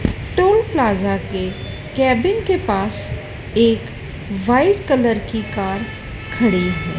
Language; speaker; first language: Hindi; native; Hindi